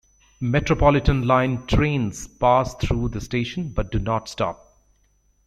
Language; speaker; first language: English; native; English